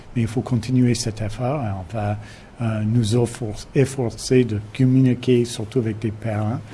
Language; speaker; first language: French; non-native, fluent; English